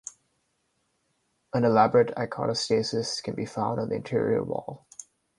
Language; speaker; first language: English; non-native, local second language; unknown